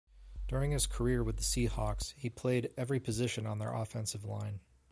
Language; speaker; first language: English; native; English